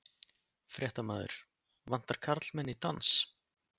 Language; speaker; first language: Icelandic; native; Icelandic